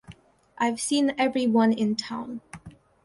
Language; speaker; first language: English; non-native, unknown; Russian